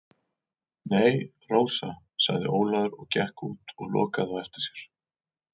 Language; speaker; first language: Icelandic; native; Icelandic